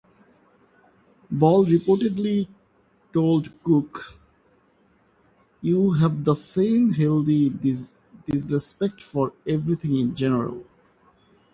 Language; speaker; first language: English; non-native, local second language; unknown